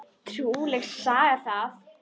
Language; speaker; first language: Icelandic; native; Icelandic